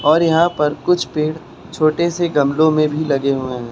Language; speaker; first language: Hindi; native; Hindi